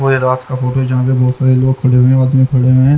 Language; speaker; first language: Hindi; native; Hindi